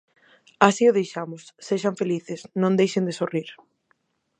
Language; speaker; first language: Galician; non-native, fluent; Spanish